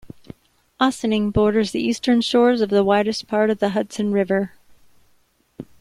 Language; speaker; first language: English; native; English